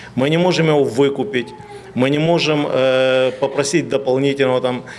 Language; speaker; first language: Russian; non-native, local second language; Ukrainian